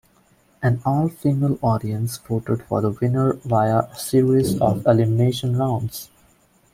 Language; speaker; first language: English; non-native, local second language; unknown